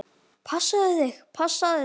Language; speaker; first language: Icelandic; native; Icelandic